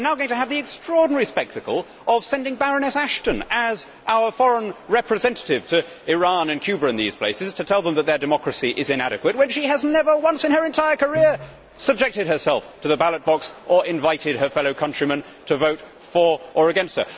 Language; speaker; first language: English; native; English